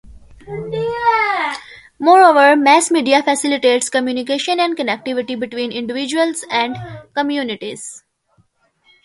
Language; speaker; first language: English; non-native, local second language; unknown